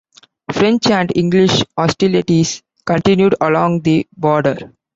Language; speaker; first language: English; non-native, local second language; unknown